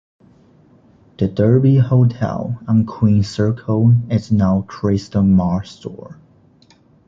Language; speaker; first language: English; non-native, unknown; Chinese